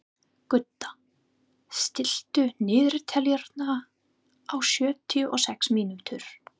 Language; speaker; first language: Icelandic; non-native, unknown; English